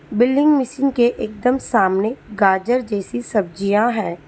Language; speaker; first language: Hindi; non-native, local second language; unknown